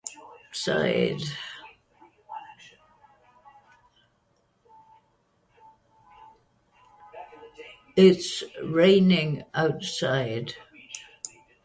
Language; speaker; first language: English; native; English